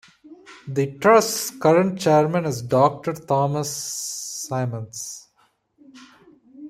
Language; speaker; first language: English; non-native, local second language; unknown